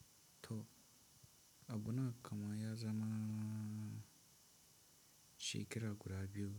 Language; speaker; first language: Hausa; non-native, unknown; Tiv